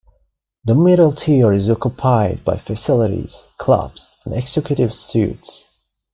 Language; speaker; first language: English; non-native, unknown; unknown